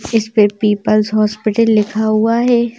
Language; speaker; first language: Hindi; native; Hindi